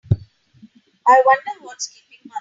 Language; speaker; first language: English; non-native, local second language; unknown